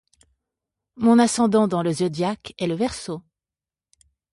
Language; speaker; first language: French; native; French